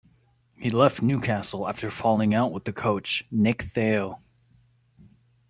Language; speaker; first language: English; native; English